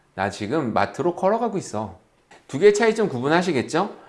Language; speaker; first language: Korean; native; Korean